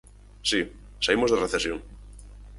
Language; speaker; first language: Galician; native; Galician